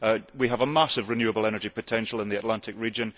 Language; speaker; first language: English; early bilingual, heritage; English